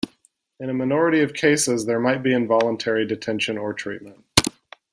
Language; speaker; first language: English; native; English